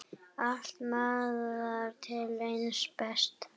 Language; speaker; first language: Icelandic; native; Icelandic